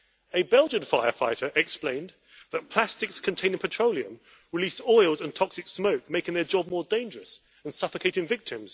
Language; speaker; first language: English; native; English